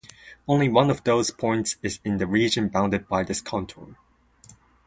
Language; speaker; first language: English; non-native, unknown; Japanese